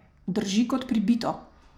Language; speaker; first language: Slovenian; native; Slovenian